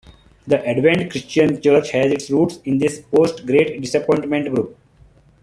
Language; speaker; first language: English; non-native, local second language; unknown